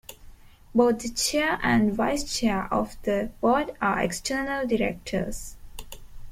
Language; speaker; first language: English; non-native, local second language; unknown